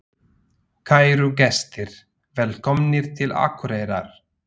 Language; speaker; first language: Icelandic; non-native, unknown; Slovak